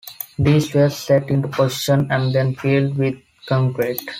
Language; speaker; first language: English; non-native, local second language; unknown